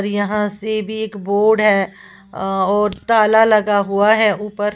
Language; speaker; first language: Hindi; native; Hindi